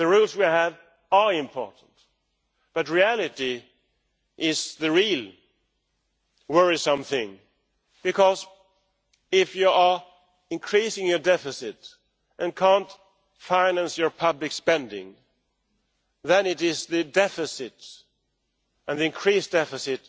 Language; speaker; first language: English; non-native, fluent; Swedish